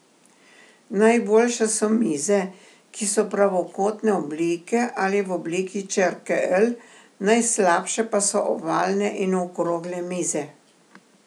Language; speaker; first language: Slovenian; native; Slovenian